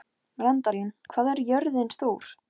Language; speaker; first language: Icelandic; non-native, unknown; Polish